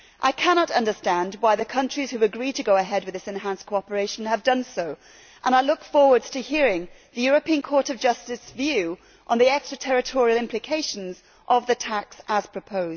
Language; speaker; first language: English; native; English